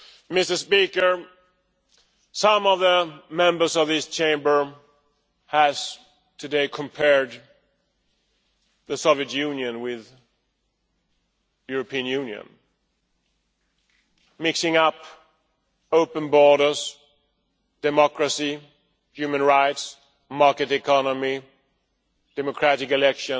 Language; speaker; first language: English; non-native, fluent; Swedish